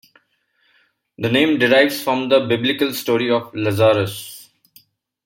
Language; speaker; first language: English; non-native, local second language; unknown